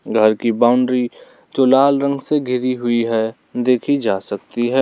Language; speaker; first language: Hindi; non-native, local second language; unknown